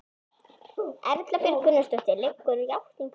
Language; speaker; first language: Icelandic; native; Icelandic